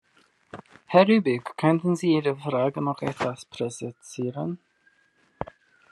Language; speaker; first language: German; non-native, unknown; English